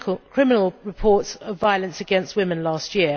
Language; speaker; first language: English; native; English